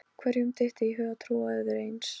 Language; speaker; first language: Icelandic; non-native, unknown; Polish